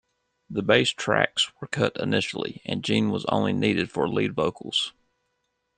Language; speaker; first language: English; native; English